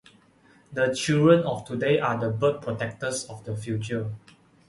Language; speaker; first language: English; non-native, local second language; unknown